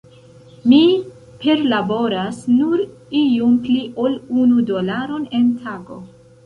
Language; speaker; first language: Esperanto; non-native, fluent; Central Kurdish